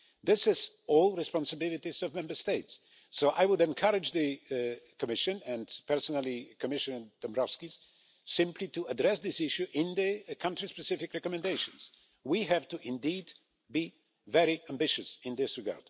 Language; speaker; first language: English; non-native, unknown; Polish